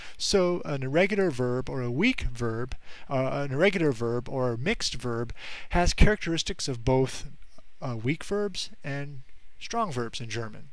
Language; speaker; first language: English; native; English